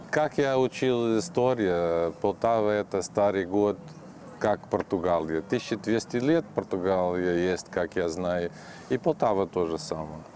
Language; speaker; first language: Russian; non-native, learner; Portuguese